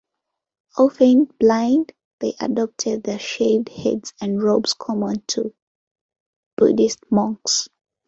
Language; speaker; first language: English; non-native, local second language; Ganda